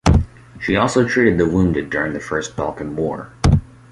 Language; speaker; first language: English; native; English